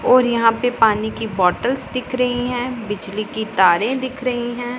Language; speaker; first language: Hindi; non-native, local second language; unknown